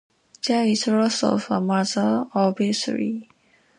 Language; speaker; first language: English; non-native, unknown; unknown